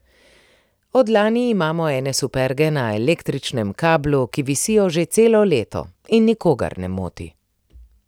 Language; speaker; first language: Slovenian; native; Slovenian